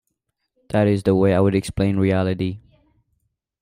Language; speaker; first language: English; non-native, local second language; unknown